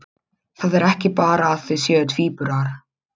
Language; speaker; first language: Icelandic; non-native, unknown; Polish